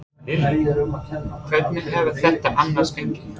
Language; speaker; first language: Icelandic; non-native, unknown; English